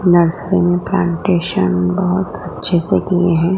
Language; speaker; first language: Hindi; non-native, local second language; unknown